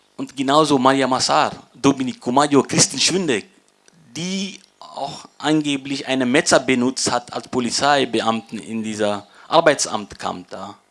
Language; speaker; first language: German; non-native, fluent; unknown